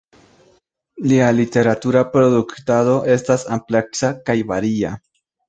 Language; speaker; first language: Esperanto; non-native, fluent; Spanish